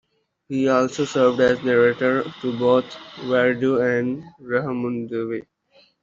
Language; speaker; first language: English; non-native, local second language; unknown